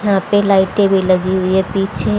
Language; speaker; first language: Hindi; native; Hindi